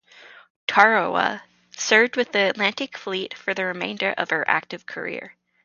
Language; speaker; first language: English; native; English